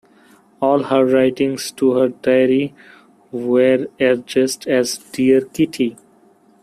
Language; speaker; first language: English; non-native, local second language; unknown